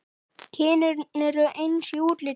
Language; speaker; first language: Icelandic; native; Icelandic